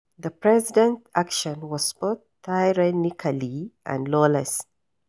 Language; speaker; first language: English; non-native, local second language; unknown